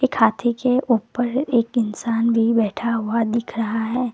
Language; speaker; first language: Hindi; non-native, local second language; Assamese